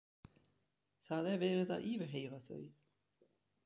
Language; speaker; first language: Icelandic; non-native, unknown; German